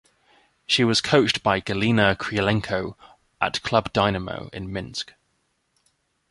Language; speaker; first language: English; native; English